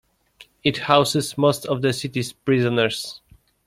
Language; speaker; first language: English; non-native, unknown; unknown